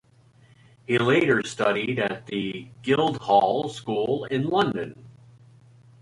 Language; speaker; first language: English; native; English